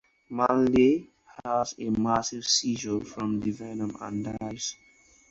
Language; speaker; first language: English; non-native, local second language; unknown